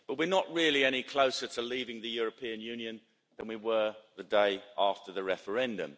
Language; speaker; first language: English; native; English